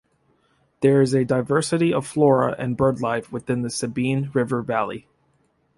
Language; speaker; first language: English; native; English